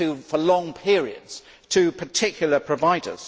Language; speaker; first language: English; native; English